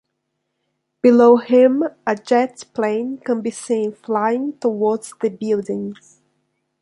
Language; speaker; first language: English; non-native, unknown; Portuguese